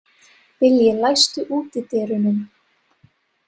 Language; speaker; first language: Icelandic; non-native, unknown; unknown